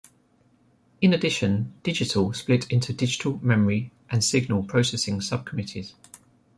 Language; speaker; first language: English; native; English